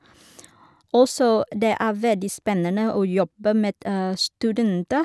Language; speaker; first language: Norwegian; non-native, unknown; Vietnamese